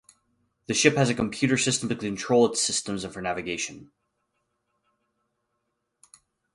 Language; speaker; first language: English; native; English